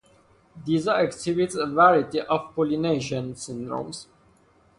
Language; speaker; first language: English; non-native, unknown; Persian